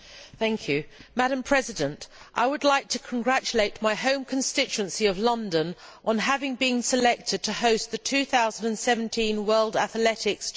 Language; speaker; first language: English; native; English